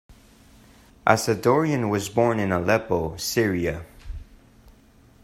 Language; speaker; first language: English; non-native, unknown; Spanish